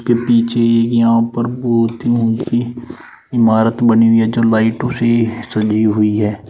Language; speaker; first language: Hindi; native; Hindi